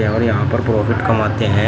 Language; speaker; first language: Hindi; native; Hindi